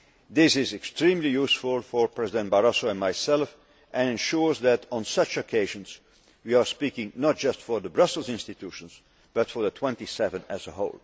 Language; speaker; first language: English; non-native, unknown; Dutch